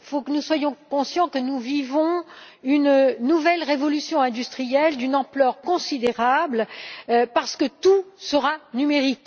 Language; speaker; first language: French; native; French